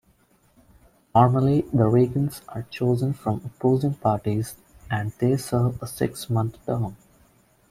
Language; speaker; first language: English; non-native, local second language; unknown